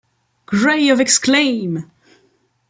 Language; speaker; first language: English; non-native, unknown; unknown